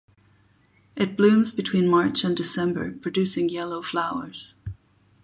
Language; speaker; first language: English; non-native, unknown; German